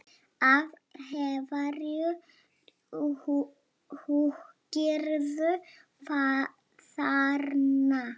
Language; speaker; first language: Icelandic; non-native, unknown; Lithuanian